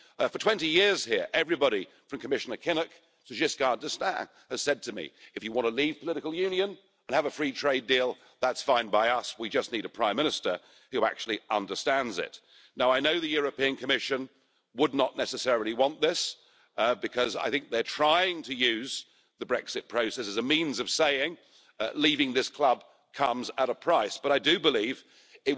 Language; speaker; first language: English; native; English